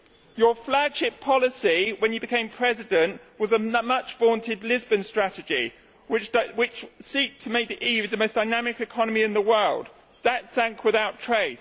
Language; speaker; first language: English; native; English